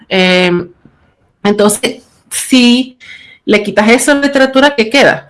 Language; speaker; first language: Spanish; native; Spanish